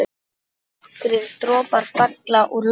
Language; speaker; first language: Icelandic; non-native, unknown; Polish